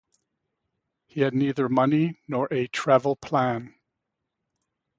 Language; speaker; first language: English; native; English